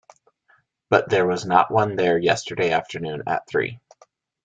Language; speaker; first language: English; native; English